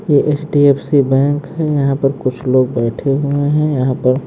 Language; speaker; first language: Hindi; native; Hindi